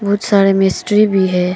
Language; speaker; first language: Hindi; non-native, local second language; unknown